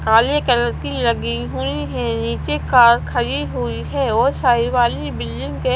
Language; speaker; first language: Hindi; non-native, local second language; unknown